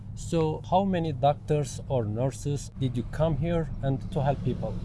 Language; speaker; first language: English; non-native, learner; Turkish